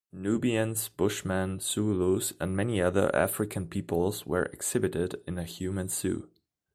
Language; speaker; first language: English; non-native, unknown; German